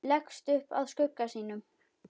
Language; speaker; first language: Icelandic; native; Icelandic